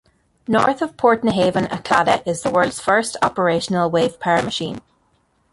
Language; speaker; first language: English; native; English